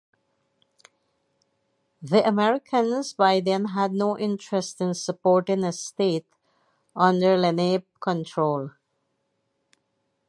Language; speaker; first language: English; native; English